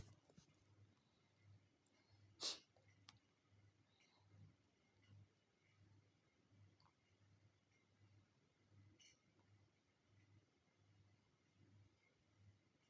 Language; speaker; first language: Hausa; native; Hausa